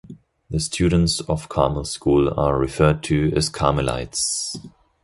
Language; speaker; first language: English; non-native, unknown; German